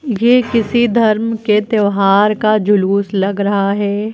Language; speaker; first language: Hindi; native; Hindi